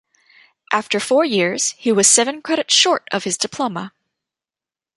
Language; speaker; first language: English; native; English